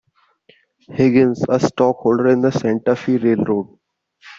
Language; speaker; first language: English; non-native, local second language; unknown